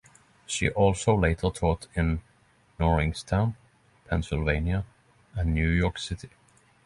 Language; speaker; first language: English; non-native, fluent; Norwegian